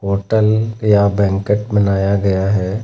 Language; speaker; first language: Hindi; native; Hindi